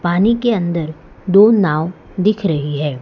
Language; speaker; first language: Hindi; non-native, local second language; Gujarati